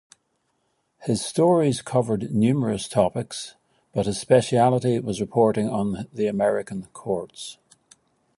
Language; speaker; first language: English; native; English